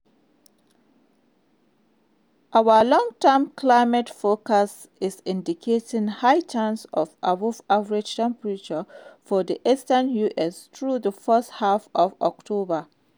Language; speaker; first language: English; non-native, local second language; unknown